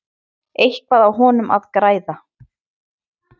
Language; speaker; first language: Icelandic; native; Icelandic